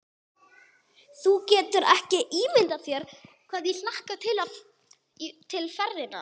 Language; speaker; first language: Icelandic; non-native, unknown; English